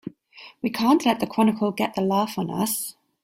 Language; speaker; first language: English; native; English